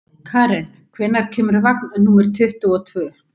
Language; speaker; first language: Icelandic; native; Icelandic